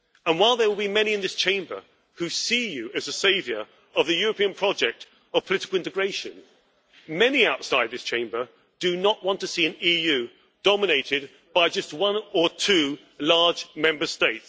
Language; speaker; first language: English; native; English